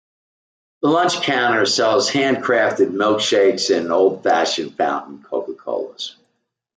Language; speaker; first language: English; native; English